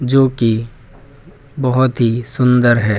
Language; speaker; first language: Hindi; native; Hindi